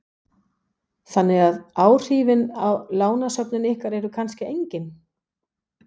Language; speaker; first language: Icelandic; non-native, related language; Danish